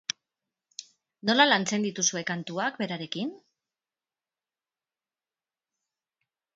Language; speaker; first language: Basque; non-native, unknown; Spanish